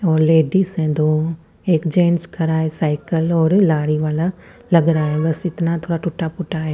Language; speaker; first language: Hindi; non-native, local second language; Punjabi